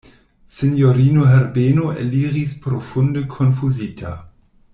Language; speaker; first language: Esperanto; non-native, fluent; German